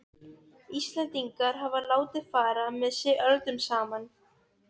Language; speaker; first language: Icelandic; non-native, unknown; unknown